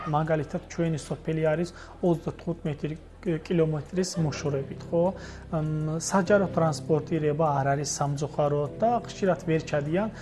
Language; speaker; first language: Georgian; non-native, local second language; Azerbaijani